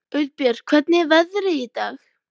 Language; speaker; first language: Icelandic; native; Icelandic